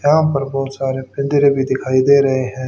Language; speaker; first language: Hindi; native; Hindi